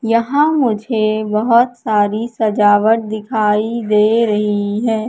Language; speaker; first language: Hindi; native; Hindi